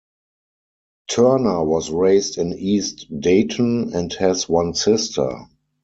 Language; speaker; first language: English; non-native, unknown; German